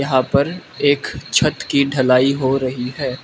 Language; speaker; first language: Hindi; non-native, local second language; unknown